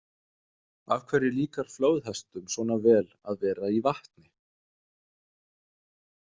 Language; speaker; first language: Icelandic; non-native, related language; Danish